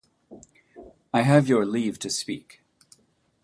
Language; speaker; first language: English; native; English